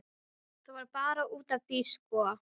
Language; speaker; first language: Icelandic; non-native, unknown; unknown